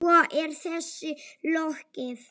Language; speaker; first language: Icelandic; non-native, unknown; Polish